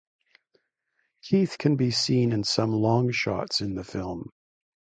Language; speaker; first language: English; native; English